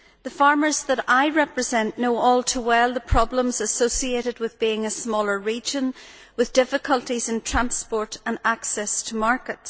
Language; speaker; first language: English; native; English